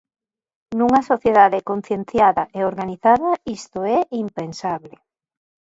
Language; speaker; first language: Galician; native; Galician